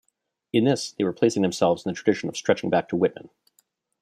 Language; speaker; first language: English; native; English